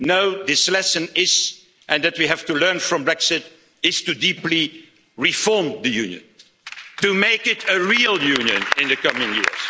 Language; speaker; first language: English; non-native, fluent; Dutch